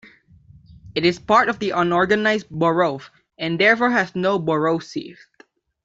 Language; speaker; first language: English; non-native, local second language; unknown